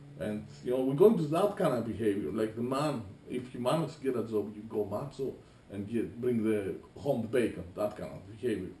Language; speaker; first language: English; non-native, fluent; Greek